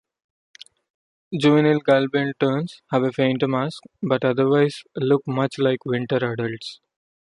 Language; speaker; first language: English; non-native, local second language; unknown